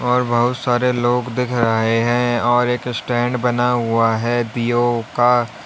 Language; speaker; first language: Hindi; native; Hindi